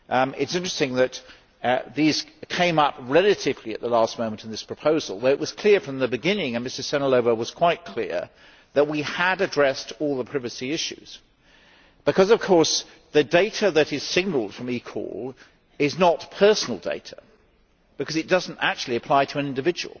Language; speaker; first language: English; native; English